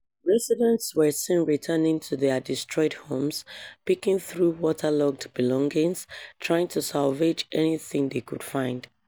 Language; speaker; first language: English; non-native, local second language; Yoruba